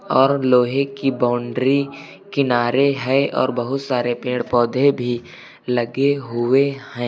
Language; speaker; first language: Hindi; native; Hindi